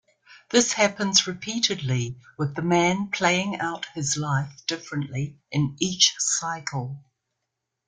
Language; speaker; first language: English; native; English